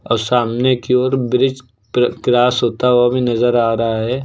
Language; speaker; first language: Hindi; native; Hindi